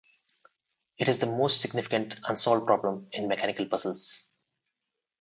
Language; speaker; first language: English; non-native, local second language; Telugu